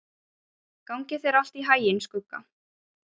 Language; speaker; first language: Icelandic; non-native, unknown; Ukrainian